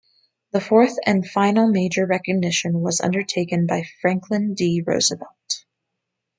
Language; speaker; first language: English; native; English